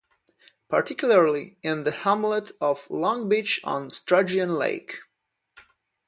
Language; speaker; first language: English; non-native, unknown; Polish